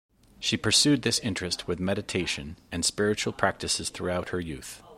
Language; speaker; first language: English; native; English